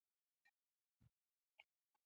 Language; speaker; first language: English; non-native, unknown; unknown